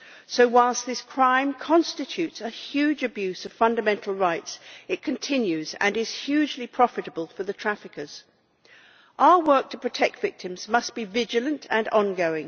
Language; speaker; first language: English; native; English